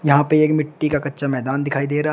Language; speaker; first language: Hindi; native; Hindi